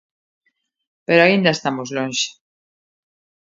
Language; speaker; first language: Galician; native; Galician